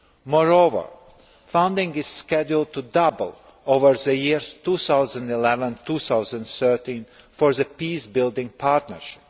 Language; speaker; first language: English; non-native, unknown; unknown